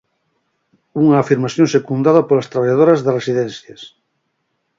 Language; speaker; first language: Galician; native; Galician